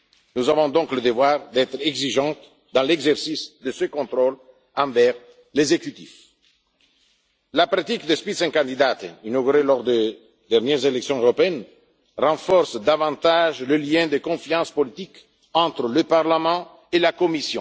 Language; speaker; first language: French; non-native, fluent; Italian